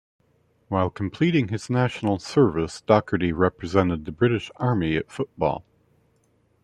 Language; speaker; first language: English; native; English